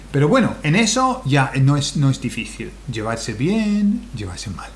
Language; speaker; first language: Spanish; non-native, fluent; English